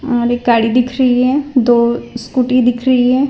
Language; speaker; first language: Hindi; non-native, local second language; Gujarati